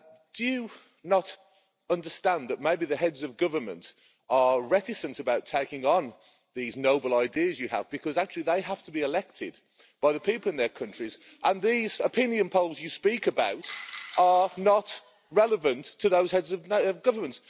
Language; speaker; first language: English; native; English